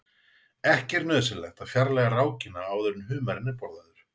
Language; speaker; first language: Icelandic; native; Icelandic